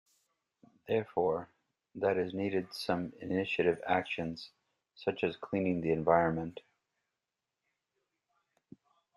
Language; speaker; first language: English; native; English